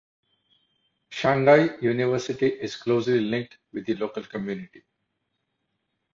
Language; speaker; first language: English; non-native, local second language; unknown